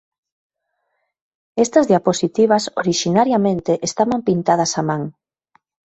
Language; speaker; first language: Galician; native; Galician